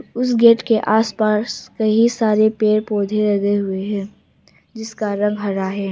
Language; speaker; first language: Hindi; non-native, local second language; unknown